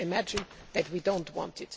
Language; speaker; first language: English; non-native, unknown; German